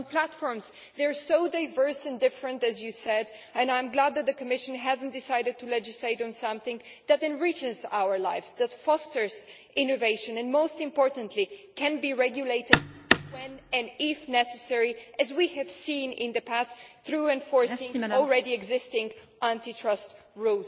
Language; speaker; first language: English; non-native, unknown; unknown